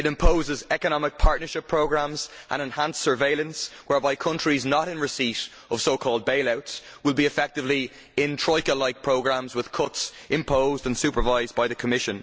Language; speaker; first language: English; native; English